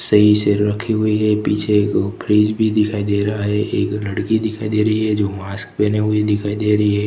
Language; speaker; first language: Hindi; non-native, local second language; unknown